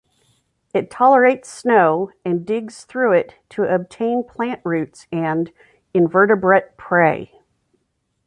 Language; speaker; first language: English; native; English